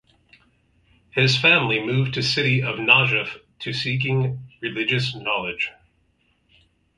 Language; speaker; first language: English; native; English